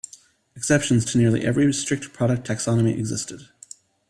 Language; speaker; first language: English; native; English